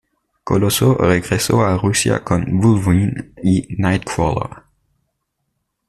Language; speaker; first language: Spanish; native; Spanish